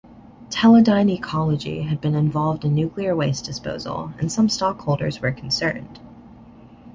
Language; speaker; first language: English; native; English